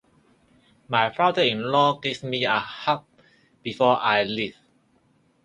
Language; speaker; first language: English; non-native, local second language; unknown